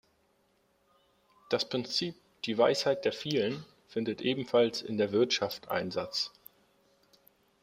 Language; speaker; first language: German; native; German